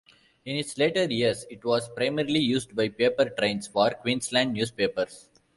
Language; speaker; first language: English; non-native, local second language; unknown